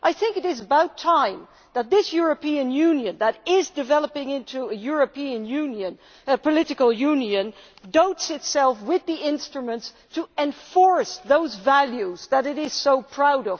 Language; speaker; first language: English; non-native, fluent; Dutch